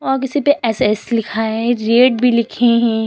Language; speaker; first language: Hindi; native; Hindi